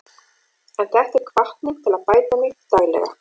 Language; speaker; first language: Icelandic; native; Icelandic